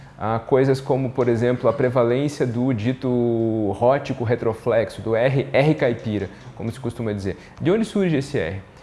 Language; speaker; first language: Portuguese; native; Portuguese